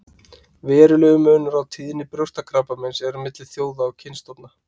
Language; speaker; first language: Icelandic; native; Icelandic